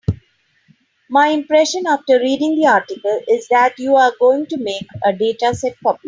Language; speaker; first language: English; non-native, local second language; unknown